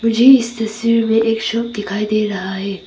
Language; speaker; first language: Hindi; non-native, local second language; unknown